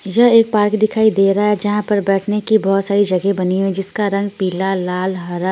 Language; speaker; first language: Hindi; non-native, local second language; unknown